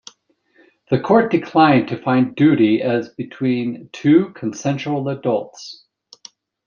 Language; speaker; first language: English; native; English